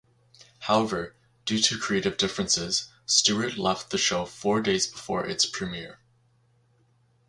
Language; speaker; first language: English; native; English